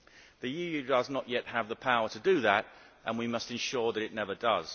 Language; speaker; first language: English; native; English